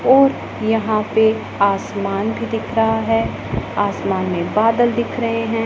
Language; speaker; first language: Hindi; non-native, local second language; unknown